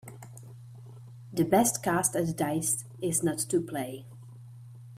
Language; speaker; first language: English; native; English